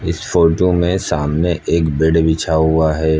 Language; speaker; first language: Hindi; native; Hindi